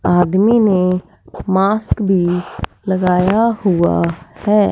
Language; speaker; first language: Hindi; non-native, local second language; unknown